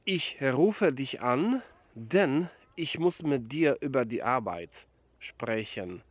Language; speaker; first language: German; non-native, fluent; Polish